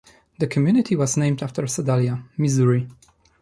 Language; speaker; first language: English; non-native, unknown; Polish